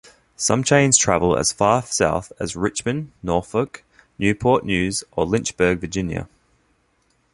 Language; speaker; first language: English; native; English